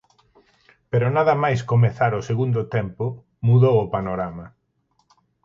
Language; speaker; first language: Galician; native; Galician